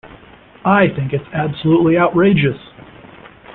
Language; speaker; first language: English; native; English